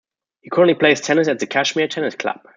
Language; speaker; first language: English; non-native, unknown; German